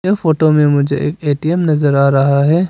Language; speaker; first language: Hindi; non-native, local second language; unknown